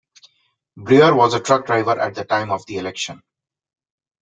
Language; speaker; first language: English; non-native, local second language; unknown